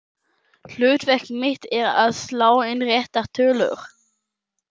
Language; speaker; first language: Icelandic; non-native, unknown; German